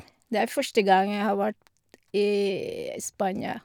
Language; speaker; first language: Norwegian; non-native, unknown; Filipino